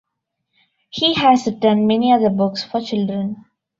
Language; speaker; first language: English; non-native, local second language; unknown